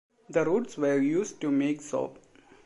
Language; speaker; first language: English; non-native, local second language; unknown